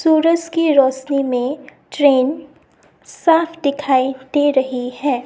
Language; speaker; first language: Hindi; non-native, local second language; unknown